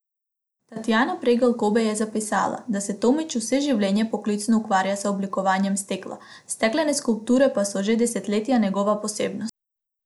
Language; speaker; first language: Slovenian; non-native, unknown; Macedonian